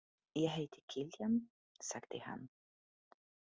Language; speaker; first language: Icelandic; non-native, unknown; Polish